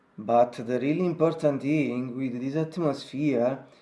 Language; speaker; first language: English; non-native, learner; Italian